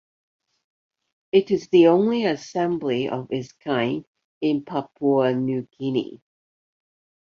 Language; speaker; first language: English; non-native, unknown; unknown